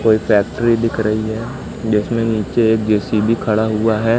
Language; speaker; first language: Hindi; native; Hindi